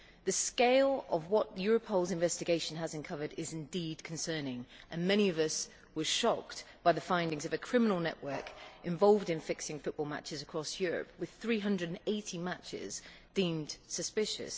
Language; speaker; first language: English; native; English